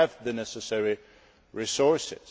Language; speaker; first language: English; non-native, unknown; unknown